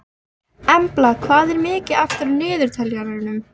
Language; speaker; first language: Icelandic; native; Icelandic